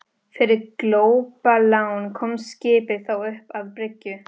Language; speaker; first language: Icelandic; non-native, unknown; Spanish